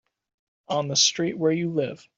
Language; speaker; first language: English; native; English